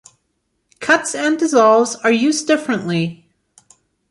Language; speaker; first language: English; non-native, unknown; German